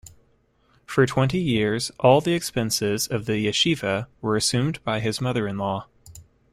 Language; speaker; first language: English; native; English